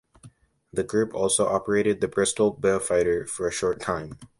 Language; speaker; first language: English; native; English